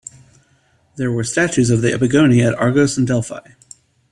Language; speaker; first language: English; native; English